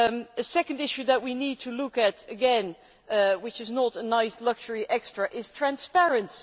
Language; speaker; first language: English; non-native, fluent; Dutch